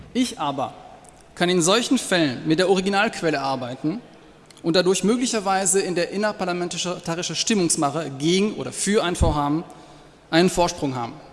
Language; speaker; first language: German; non-native, fluent; French